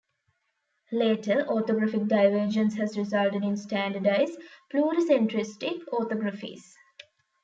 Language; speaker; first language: English; non-native, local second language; Tamil